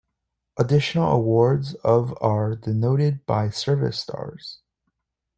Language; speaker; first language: English; native; English